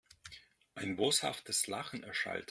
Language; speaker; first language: German; non-native, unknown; Russian